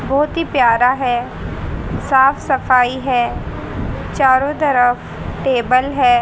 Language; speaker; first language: Hindi; native; Hindi